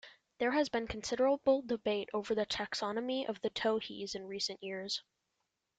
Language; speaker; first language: English; native; English